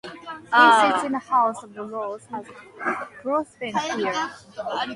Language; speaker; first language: English; non-native, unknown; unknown